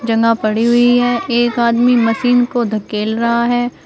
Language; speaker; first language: Hindi; native; Hindi